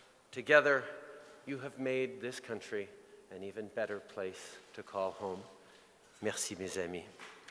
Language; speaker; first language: English; early bilingual, other home language; French